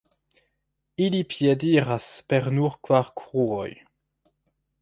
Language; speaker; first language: Esperanto; non-native, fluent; French